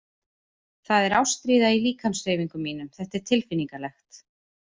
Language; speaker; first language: Icelandic; native; Icelandic